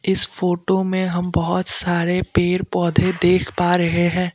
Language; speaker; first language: Hindi; non-native, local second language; Assamese